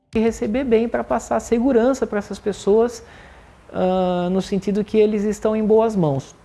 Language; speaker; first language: Portuguese; native; Portuguese